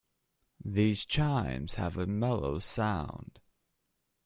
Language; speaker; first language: English; native; English